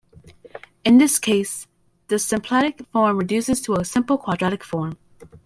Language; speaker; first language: English; native; English